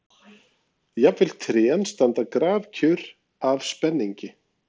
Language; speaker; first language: Icelandic; non-native, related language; Norwegian